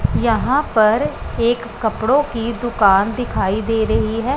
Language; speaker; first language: Hindi; non-native, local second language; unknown